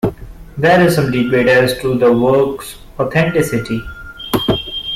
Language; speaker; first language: English; non-native, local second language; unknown